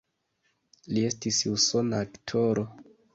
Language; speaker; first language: Esperanto; non-native, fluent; Kinyarwanda